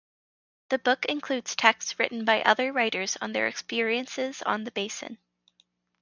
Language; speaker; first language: English; native; English